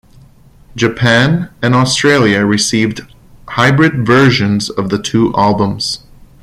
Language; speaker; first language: English; non-native, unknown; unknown